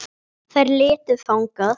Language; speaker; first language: Icelandic; native; Icelandic